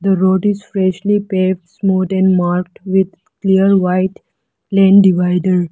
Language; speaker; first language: English; non-native, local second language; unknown